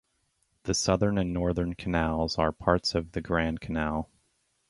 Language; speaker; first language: English; native; English